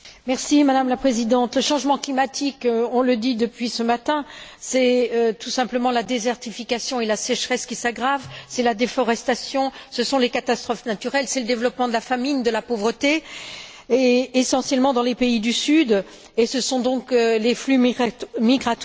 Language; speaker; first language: French; native; French